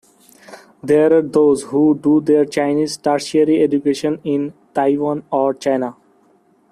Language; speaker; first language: English; non-native, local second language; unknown